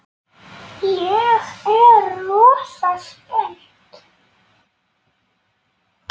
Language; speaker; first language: Icelandic; non-native, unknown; Polish